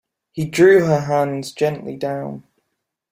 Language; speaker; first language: English; native; English